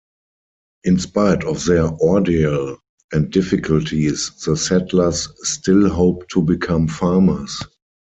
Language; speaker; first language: English; non-native, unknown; German